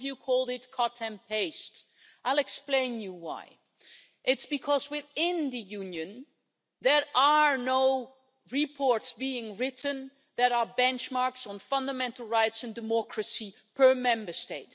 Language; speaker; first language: English; non-native, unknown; Dutch